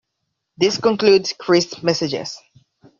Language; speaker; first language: English; non-native, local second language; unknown